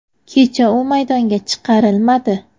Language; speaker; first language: Uzbek; native; Uzbek